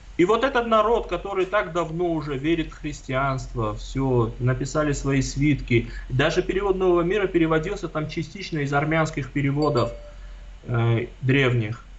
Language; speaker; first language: Russian; non-native, local second language; Armenian